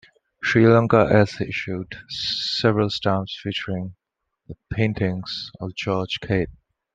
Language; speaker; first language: English; non-native, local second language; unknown